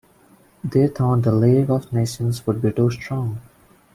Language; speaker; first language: English; non-native, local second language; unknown